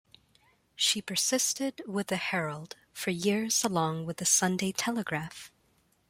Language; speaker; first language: English; non-native, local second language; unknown